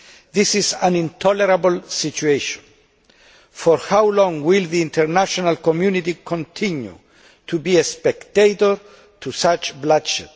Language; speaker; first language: English; non-native, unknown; Greek